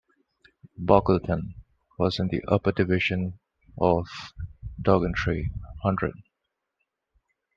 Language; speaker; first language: English; non-native, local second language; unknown